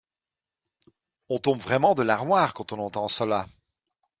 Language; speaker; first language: French; non-native, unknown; Dutch